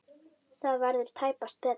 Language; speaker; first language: Icelandic; native; Icelandic